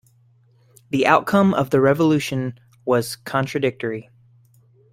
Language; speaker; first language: English; native; English